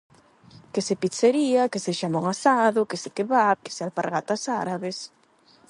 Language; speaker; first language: Galician; non-native, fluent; Spanish